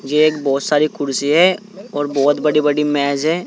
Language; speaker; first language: Hindi; native; Hindi